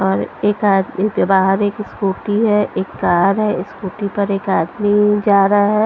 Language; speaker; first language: Hindi; non-native, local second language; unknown